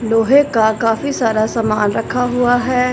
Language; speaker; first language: Hindi; non-native, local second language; Punjabi